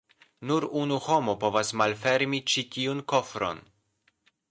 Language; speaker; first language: Esperanto; non-native, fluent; Polish